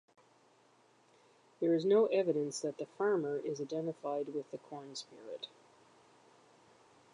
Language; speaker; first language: English; native; English